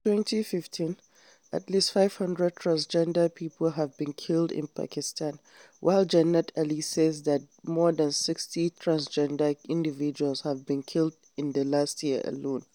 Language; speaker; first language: English; non-native, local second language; Hausa